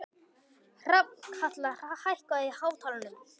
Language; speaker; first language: Icelandic; native; Icelandic